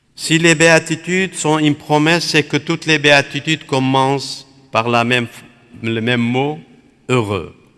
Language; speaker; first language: French; non-native, fluent; Aramaic